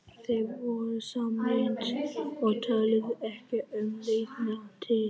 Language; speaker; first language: Icelandic; non-native, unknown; Vietnamese